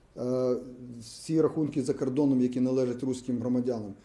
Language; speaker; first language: Ukrainian; native; Ukrainian